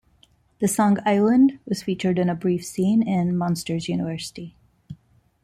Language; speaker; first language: English; non-native, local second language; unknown